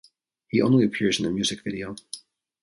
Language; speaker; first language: English; native; English